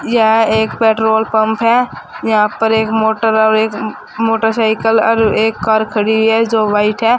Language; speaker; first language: Hindi; native; Hindi